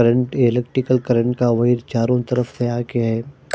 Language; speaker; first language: Hindi; non-native, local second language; Punjabi